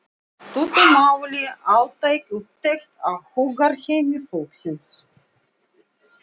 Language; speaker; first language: Icelandic; non-native, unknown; Russian